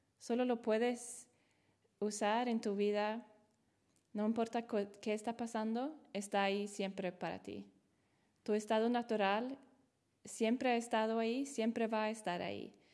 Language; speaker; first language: Spanish; non-native, fluent; Swedish